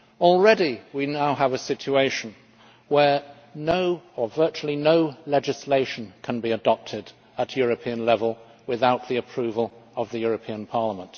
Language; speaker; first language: English; native; English